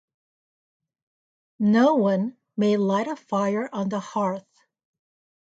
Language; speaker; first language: English; native; English